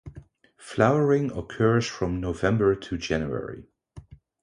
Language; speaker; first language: English; non-native, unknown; Dutch